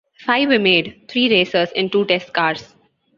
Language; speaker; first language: English; non-native, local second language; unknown